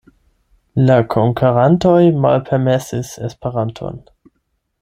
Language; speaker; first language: Esperanto; non-native, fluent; German